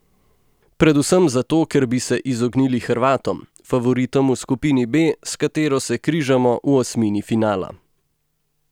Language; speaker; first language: Slovenian; native; Slovenian